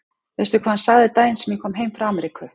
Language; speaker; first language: Icelandic; native; Icelandic